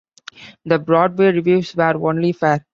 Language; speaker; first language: English; non-native, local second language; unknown